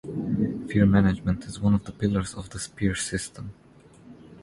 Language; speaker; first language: English; non-native, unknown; Croatian